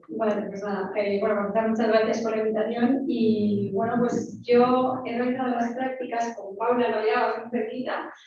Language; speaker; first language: Spanish; native; Spanish